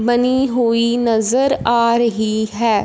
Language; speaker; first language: Hindi; non-native, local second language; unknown